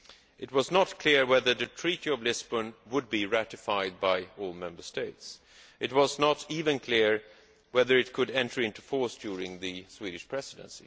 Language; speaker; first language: English; non-native, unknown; Swedish